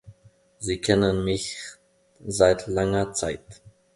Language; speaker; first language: German; non-native, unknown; Finnish